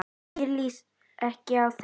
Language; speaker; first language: Icelandic; native; Icelandic